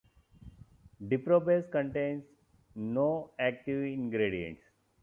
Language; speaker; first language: English; non-native, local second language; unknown